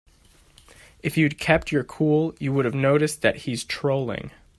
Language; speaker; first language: English; native; English